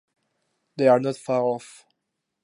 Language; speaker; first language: English; non-native, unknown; French